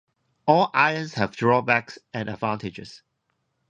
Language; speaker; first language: English; non-native, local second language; Cantonese